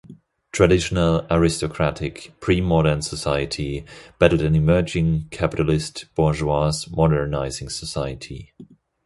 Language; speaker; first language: English; non-native, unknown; German